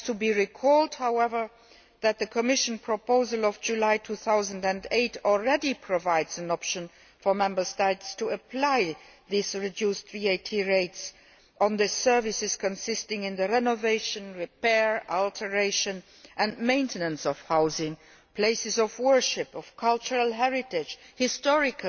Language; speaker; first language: English; non-native, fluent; Luxembourgish